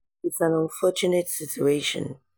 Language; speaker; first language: English; non-native, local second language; Yoruba